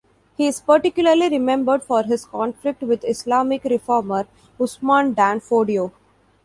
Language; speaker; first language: English; non-native, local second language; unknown